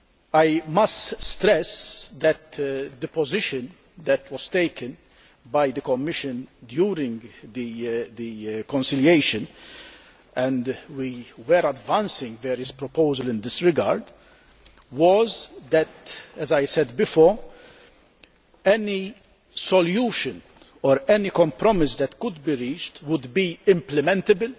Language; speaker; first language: English; non-native, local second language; Maltese